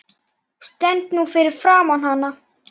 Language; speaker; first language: Icelandic; native; Icelandic